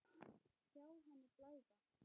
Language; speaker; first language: Icelandic; native; Icelandic